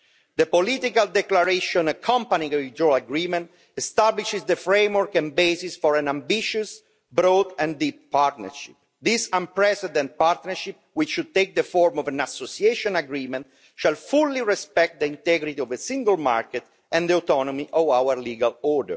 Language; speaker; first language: English; non-native, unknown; Italian